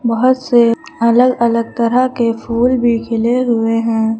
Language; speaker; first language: Hindi; native; Hindi